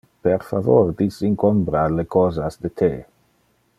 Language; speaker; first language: Interlingua; non-native, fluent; Dutch